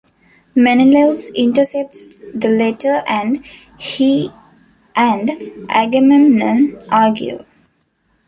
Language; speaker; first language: English; non-native, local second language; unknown